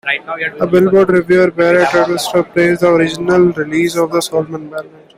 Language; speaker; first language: English; non-native, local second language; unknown